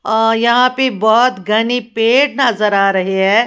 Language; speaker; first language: Hindi; native; Hindi